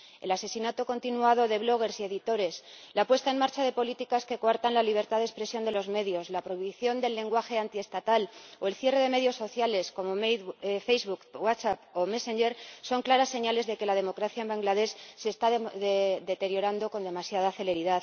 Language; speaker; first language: Spanish; native; Spanish